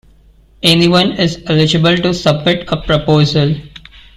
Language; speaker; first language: English; non-native, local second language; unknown